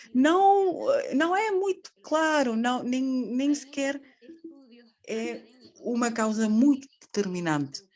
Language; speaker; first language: Portuguese; non-native, fluent; Spanish